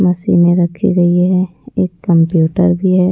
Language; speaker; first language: Hindi; non-native, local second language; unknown